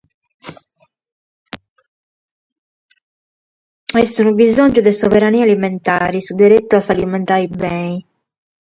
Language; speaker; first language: Sardinian; native; Sardinian